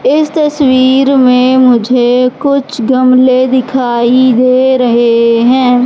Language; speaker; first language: Hindi; native; Hindi